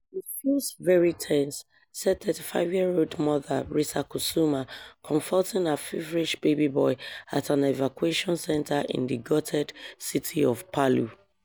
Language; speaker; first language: English; non-native, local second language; Yoruba